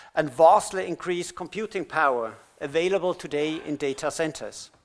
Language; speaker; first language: English; non-native, fluent; German